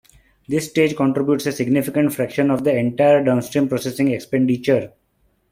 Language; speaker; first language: English; non-native, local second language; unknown